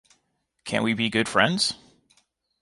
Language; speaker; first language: English; native; English